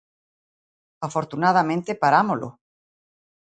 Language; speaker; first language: Galician; native; Galician